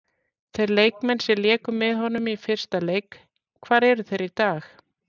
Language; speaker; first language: Icelandic; native; Icelandic